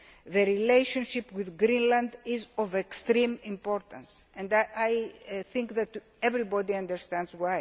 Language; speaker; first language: English; non-native, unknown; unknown